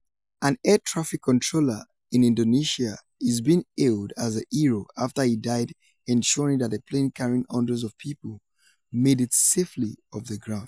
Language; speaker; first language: English; non-native, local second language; Yoruba